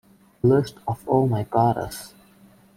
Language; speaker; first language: English; non-native, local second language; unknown